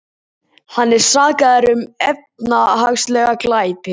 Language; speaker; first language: Icelandic; native; Icelandic